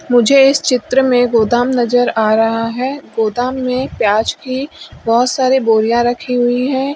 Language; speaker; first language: Hindi; native; Hindi